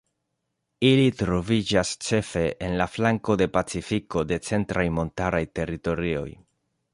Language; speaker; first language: Esperanto; non-native, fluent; Spanish